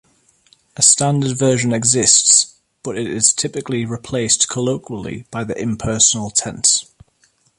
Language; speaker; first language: English; native; English